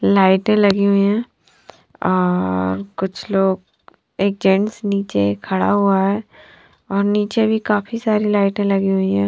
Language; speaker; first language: Hindi; non-native, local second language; Punjabi